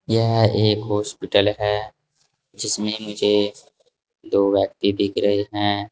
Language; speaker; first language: Hindi; native; Hindi